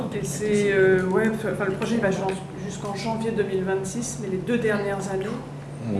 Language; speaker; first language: French; native; French